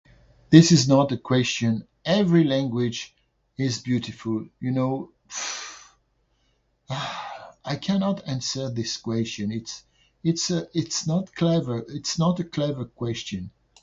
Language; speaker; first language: English; non-native, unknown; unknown